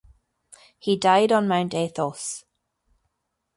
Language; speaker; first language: English; native; English